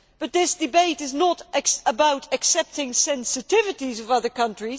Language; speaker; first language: English; non-native, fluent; Dutch